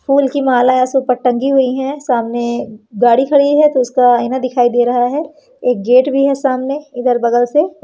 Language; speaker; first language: Hindi; native; Hindi